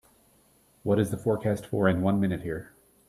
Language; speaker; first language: English; native; English